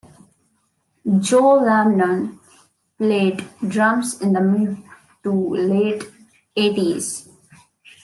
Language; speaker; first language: English; non-native, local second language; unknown